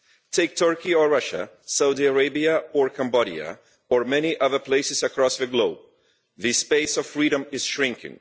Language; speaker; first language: English; non-native, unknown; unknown